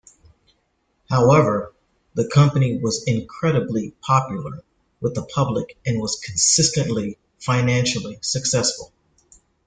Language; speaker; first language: English; native; English